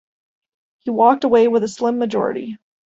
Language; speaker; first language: English; native; English